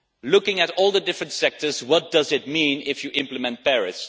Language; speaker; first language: English; non-native, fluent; Dutch